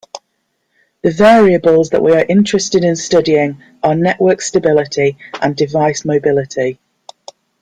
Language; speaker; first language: English; native; English